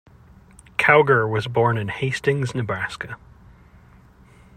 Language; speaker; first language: English; native; English